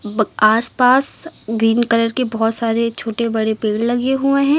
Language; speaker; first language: Hindi; native; Hindi